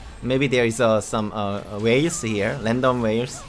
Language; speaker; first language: English; non-native, learner; Korean